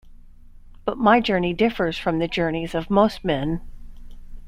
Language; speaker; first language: English; native; English